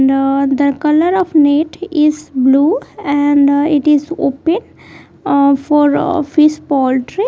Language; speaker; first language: English; non-native, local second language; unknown